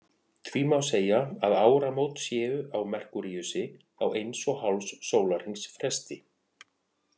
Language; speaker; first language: Icelandic; native; Icelandic